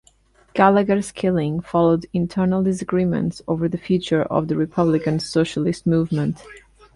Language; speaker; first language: English; non-native, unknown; Portuguese